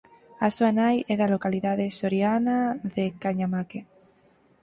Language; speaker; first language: Galician; native; Galician